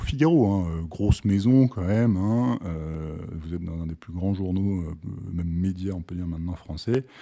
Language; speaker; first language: French; native; French